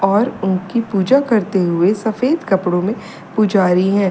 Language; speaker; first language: Hindi; native; Hindi